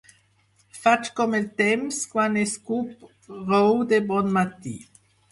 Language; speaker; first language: Catalan; non-native, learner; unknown